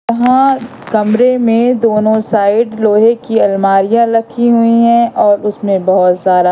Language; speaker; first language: Hindi; native; Hindi